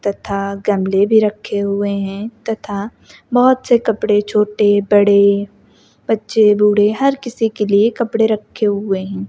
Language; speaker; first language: Hindi; native; Hindi